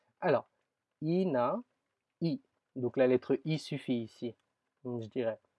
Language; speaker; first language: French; early bilingual, other home language; Tamil